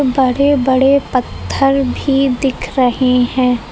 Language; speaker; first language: Hindi; native; Hindi